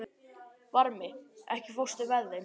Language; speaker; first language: Icelandic; native; Icelandic